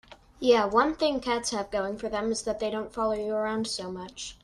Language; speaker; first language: English; native; English